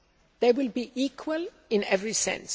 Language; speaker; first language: English; non-native, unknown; German